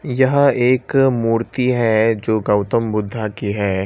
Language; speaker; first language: Hindi; non-native, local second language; Gujarati